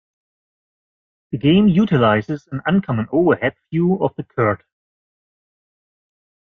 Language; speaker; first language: English; non-native, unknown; German